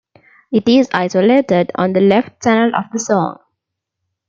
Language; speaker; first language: English; non-native, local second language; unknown